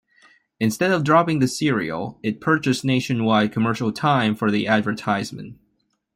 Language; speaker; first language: English; non-native, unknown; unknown